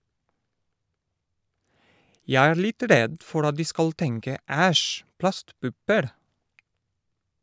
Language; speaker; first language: Norwegian; non-native, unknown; Polish